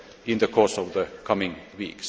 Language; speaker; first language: English; non-native, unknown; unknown